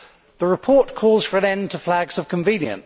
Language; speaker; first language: English; native; English